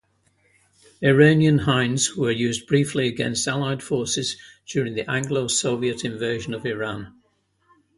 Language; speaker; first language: English; native; English